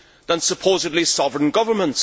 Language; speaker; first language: English; native; English